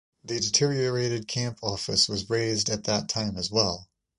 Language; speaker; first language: English; native; English